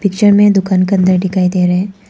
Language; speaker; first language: Hindi; non-native, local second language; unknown